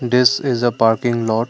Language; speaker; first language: English; non-native, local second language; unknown